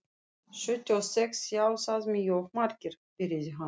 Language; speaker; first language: Icelandic; non-native, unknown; Russian